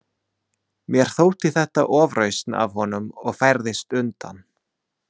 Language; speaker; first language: Icelandic; non-native, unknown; English